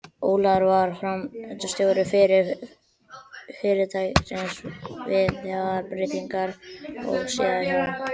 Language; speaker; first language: Icelandic; non-native, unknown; Catalan